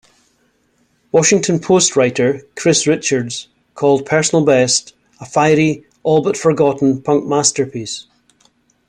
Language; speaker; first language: English; native; English